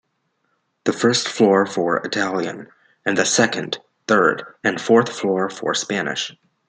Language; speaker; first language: English; native; English